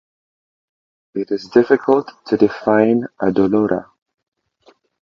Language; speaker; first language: English; non-native, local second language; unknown